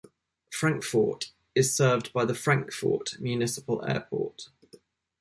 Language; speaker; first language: English; native; English